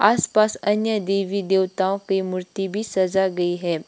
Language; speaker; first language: Hindi; non-native, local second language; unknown